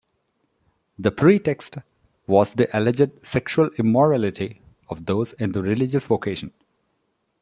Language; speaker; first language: English; non-native, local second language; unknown